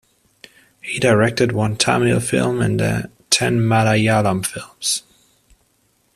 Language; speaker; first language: English; non-native, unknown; German